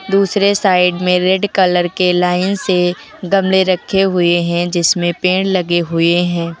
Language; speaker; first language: Hindi; native; Hindi